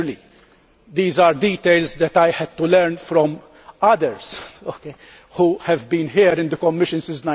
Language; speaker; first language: English; non-native, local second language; Maltese